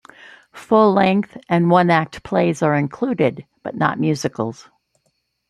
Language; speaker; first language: English; native; English